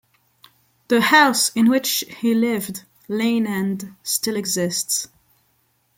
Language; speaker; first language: English; non-native, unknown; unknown